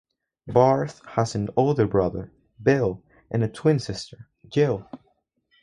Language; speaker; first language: English; non-native, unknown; Spanish